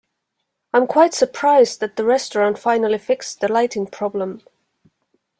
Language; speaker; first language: English; non-native, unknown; Estonian